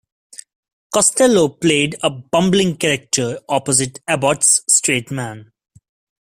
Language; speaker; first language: English; non-native, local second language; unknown